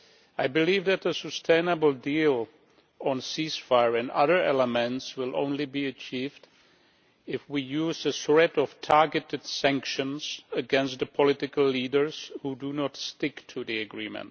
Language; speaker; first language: English; non-native, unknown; Czech